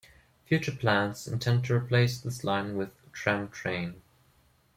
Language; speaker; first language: English; non-native, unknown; German